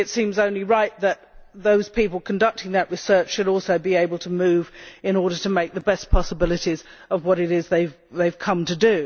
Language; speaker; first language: English; native; English